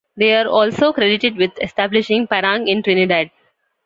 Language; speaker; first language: English; non-native, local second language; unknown